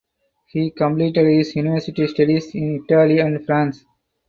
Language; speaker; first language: English; non-native, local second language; Tamil